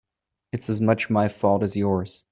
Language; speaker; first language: English; native; English